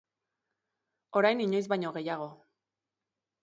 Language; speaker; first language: Basque; native; Basque